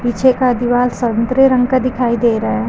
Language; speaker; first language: Hindi; native; Hindi